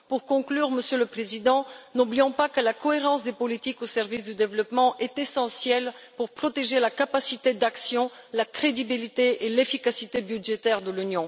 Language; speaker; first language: French; non-native, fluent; Bulgarian